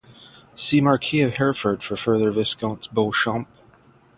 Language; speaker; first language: English; native; English